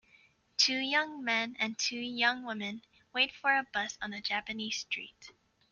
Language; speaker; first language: English; native; English